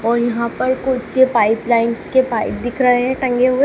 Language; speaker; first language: Hindi; native; Hindi